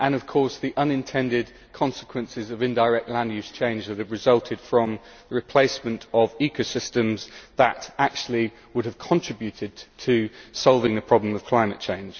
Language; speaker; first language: English; native; English